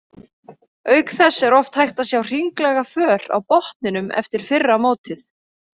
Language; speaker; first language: Icelandic; native; Icelandic